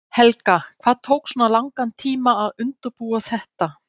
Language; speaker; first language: Icelandic; non-native, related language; Danish